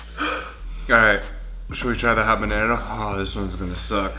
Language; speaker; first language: English; native; English